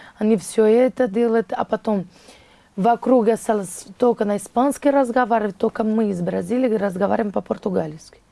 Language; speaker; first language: Russian; non-native, fluent; Portuguese